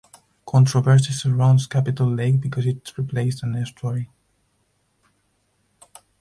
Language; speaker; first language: English; non-native, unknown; Spanish